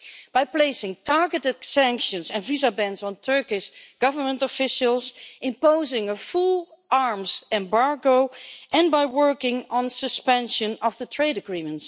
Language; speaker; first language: English; non-native, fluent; Dutch